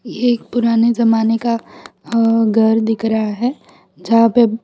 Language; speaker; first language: Hindi; non-native, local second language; Gujarati